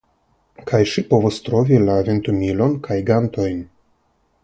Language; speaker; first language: Esperanto; non-native, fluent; Russian